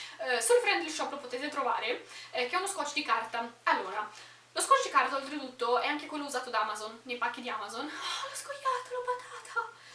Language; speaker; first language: Italian; early bilingual, other home language; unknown